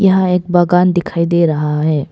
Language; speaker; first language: Hindi; non-native, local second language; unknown